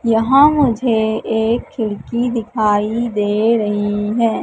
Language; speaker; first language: Hindi; native; Hindi